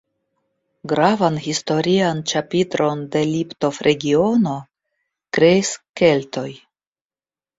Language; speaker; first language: Esperanto; non-native, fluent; Russian